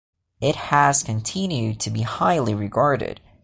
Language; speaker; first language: English; non-native, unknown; Portuguese